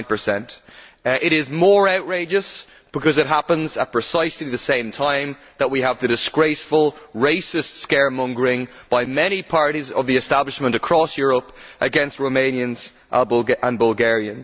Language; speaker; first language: English; native; English